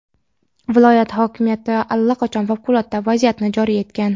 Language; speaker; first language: Uzbek; non-native, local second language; Kara-Kalpak